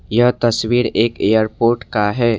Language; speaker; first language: Hindi; non-native, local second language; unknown